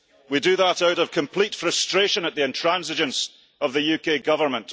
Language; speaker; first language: English; early bilingual, heritage; English